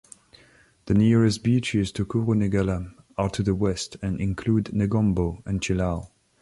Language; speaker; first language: English; non-native, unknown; French